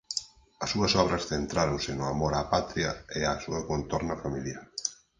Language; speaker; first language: Galician; native; Galician